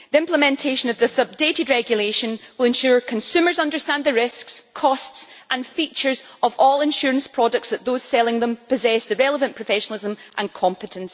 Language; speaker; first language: English; native; English